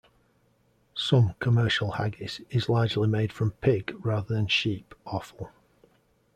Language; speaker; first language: English; native; English